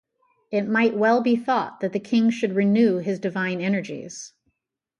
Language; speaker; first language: English; native; English